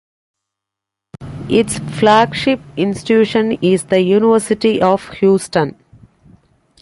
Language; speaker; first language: English; non-native, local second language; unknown